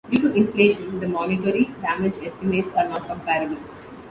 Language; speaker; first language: English; non-native, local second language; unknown